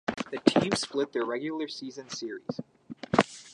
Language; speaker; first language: English; native; English